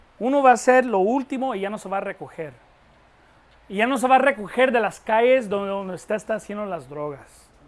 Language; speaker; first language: Spanish; non-native, fluent; English